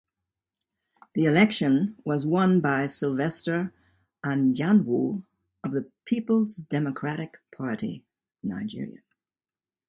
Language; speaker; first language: English; native; English